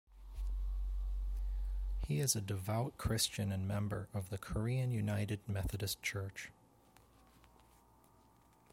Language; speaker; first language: English; native; English